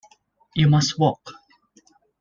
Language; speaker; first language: English; non-native, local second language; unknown